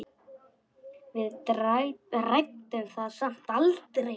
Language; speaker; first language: Icelandic; non-native, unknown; Polish